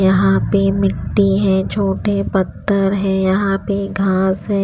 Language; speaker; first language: Hindi; non-native, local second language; Punjabi